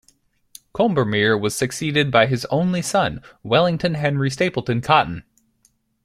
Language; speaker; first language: English; native; English